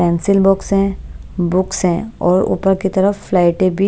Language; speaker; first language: Hindi; non-native, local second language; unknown